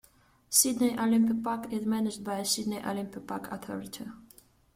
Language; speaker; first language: English; non-native, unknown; Russian